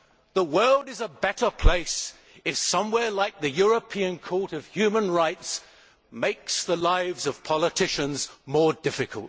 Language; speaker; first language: English; native; English